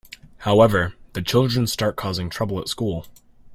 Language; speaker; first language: English; native; English